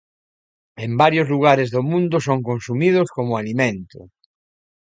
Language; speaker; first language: Galician; native; Galician